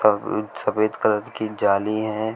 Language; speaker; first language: Hindi; native; Hindi